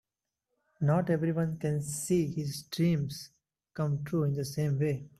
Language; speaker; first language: English; non-native, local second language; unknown